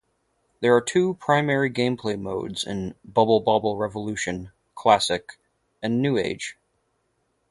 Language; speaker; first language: English; native; English